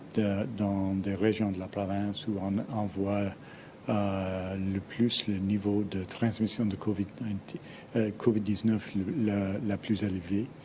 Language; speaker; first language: French; non-native, fluent; English